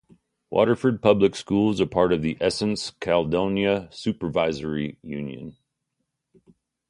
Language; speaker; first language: English; native; English